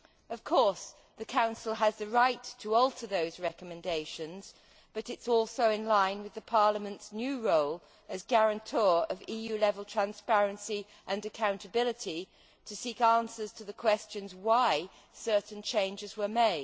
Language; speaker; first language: English; native; English